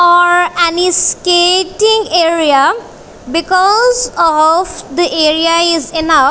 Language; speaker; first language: English; non-native, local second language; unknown